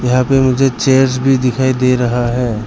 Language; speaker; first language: Hindi; early bilingual, other home language; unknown